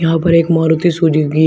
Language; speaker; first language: Hindi; native; Hindi